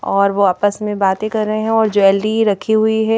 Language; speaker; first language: Hindi; native; Hindi